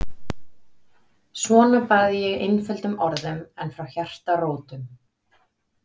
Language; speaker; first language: Icelandic; native; Icelandic